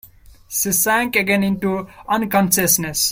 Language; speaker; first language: English; non-native, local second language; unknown